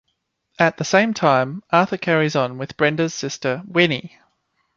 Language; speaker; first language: English; native; English